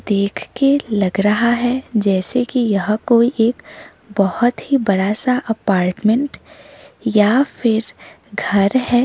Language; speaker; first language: Hindi; non-native, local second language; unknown